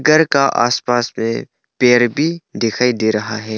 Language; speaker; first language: Hindi; non-native, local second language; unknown